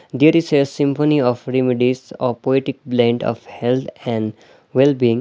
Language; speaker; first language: English; non-native, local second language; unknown